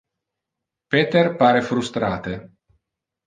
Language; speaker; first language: Interlingua; non-native, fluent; Italian